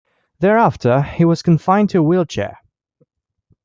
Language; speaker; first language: English; non-native, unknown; French